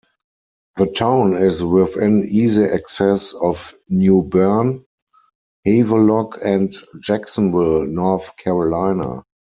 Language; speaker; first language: English; non-native, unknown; German